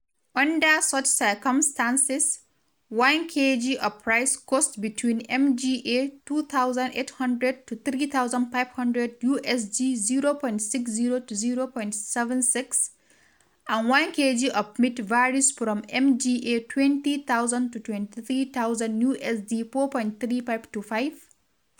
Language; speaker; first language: English; non-native, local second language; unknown